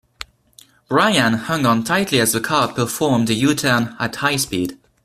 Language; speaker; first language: English; non-native, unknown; French